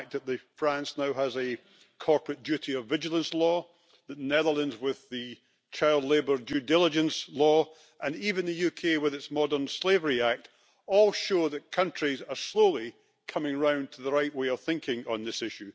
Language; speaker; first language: English; native; English